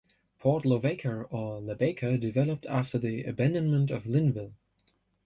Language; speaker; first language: English; non-native, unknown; German